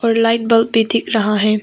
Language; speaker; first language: Hindi; non-native, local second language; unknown